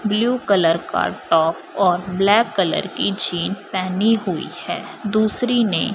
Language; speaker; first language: Hindi; non-native, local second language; Punjabi